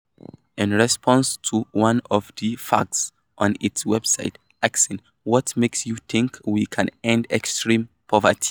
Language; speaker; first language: English; non-native, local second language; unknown